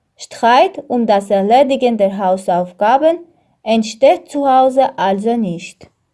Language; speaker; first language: German; non-native, learner; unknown